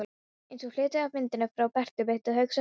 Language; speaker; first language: Icelandic; non-native, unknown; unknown